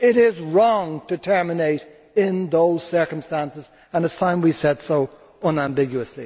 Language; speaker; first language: English; native; English